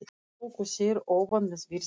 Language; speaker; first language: Icelandic; non-native, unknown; Russian